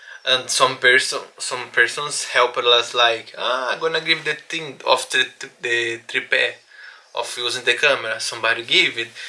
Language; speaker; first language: English; non-native, learner; Portuguese